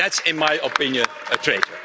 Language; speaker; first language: English; non-native, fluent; Dutch